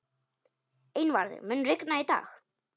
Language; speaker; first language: Icelandic; non-native, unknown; Polish